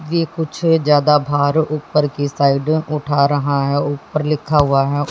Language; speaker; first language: Hindi; native; Hindi